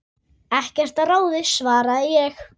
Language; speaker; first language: Icelandic; native; Icelandic